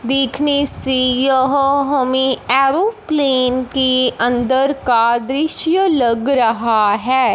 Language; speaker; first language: Hindi; non-native, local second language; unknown